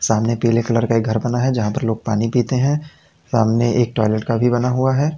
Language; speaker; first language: Hindi; native; Hindi